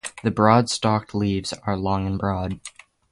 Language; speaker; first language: English; native; English